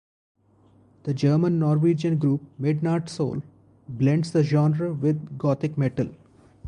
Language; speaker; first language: English; non-native, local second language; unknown